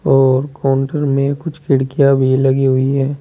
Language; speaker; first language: Hindi; native; Hindi